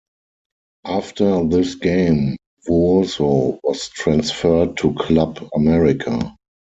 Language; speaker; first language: English; non-native, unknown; German